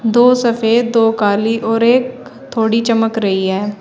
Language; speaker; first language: Hindi; native; Hindi